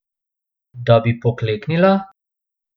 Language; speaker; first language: Slovenian; non-native, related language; Bosnian